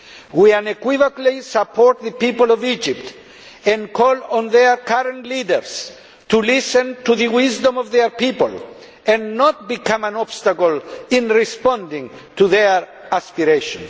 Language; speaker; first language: English; non-native, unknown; Greek